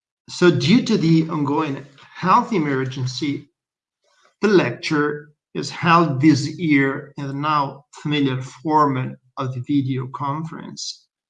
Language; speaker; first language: English; non-native, fluent; Italian